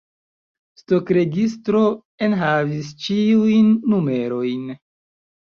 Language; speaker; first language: Esperanto; non-native, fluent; Chinese